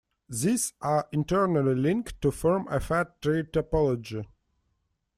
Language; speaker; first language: English; non-native, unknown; Russian